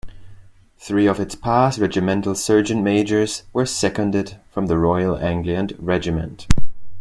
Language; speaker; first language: English; non-native, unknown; Spanish